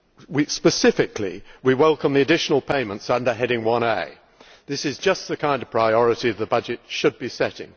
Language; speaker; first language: English; native; English